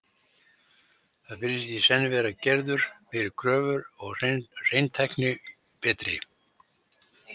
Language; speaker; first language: Icelandic; native; Icelandic